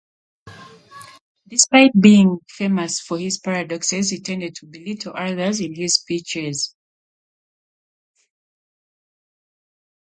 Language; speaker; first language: English; native; English